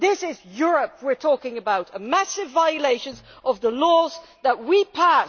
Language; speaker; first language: English; non-native, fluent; Dutch